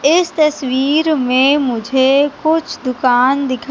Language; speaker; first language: Hindi; native; Hindi